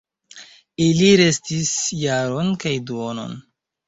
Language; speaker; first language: Esperanto; non-native, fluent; Chinese